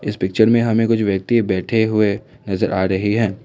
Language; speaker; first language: Hindi; non-native, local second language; Assamese